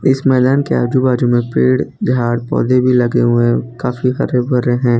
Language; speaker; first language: Hindi; non-native, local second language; Gujarati